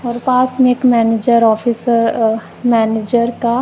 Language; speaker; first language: Hindi; non-native, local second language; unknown